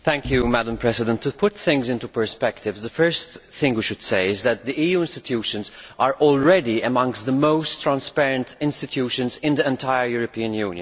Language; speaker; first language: English; non-native, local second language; Maltese